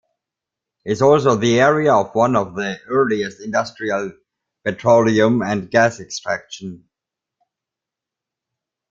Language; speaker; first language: English; non-native, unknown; German